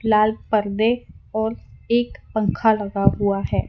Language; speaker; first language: Hindi; non-native, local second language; Gujarati